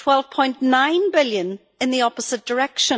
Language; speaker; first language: English; native; English